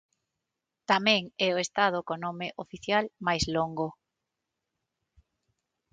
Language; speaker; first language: Galician; non-native, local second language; Spanish